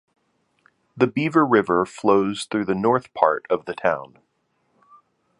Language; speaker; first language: English; native; English